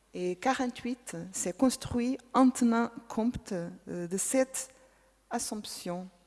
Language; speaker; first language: French; non-native, fluent; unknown